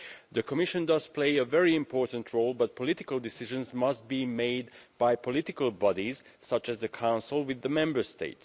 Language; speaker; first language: English; non-native, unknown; Hungarian